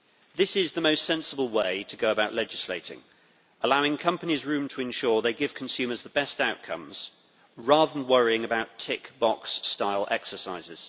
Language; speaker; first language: English; native; English